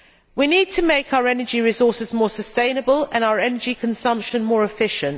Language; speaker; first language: English; native; English